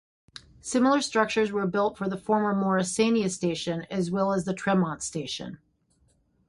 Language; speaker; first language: English; native; English